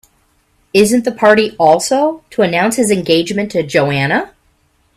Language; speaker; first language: English; native; English